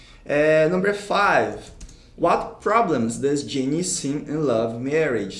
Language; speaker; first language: English; non-native, fluent; Portuguese